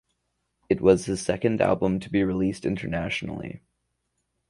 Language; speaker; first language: English; native; English